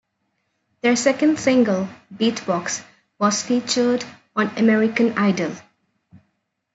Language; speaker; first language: English; non-native, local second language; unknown